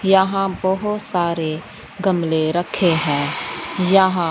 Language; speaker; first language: Hindi; non-native, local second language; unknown